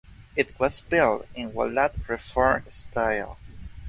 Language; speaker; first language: English; non-native, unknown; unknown